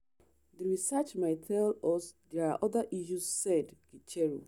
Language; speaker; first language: English; non-native, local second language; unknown